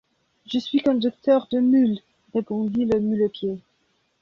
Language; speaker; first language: French; non-native, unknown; Belarusian